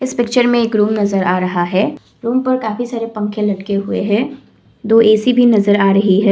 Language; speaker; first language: Hindi; non-native, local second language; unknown